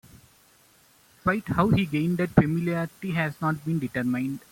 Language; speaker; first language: English; non-native, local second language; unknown